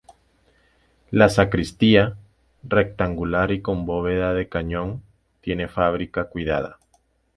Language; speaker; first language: Spanish; native; Spanish